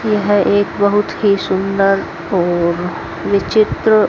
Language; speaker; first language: Hindi; native; Hindi